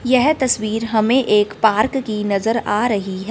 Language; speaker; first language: Hindi; non-native, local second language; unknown